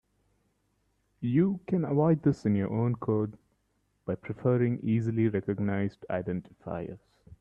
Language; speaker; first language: English; non-native, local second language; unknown